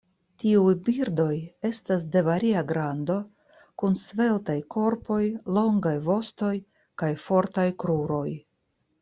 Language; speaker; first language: Esperanto; non-native, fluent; Russian